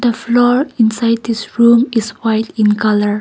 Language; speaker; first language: English; non-native, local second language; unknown